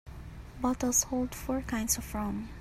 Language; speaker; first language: English; non-native, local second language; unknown